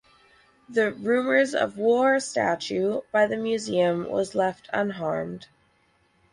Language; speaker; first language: English; native; English